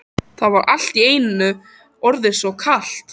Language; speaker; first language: Icelandic; native; Icelandic